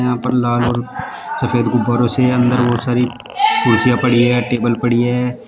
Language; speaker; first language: Hindi; native; Hindi